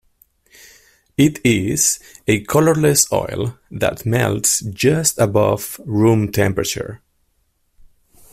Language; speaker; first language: English; non-native, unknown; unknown